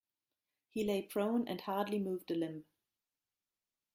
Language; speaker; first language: English; non-native, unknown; German